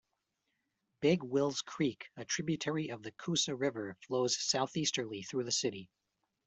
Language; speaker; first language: English; native; English